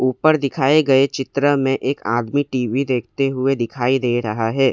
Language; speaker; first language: Hindi; non-native, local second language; Assamese